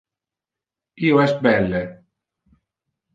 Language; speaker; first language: Interlingua; non-native, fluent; Italian